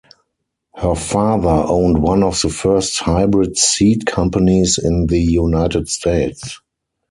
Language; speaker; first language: English; non-native, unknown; German